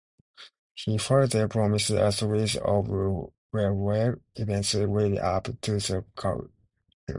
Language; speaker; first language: English; non-native, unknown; Japanese